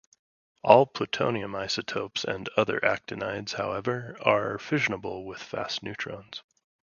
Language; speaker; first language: English; native; English